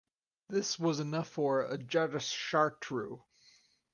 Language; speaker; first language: English; native; English